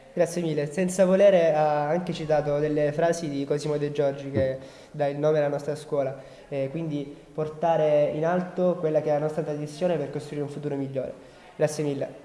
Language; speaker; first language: Italian; native; Italian